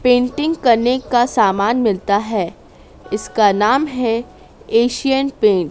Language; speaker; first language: Hindi; native; Hindi